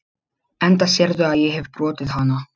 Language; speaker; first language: Icelandic; non-native, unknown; Polish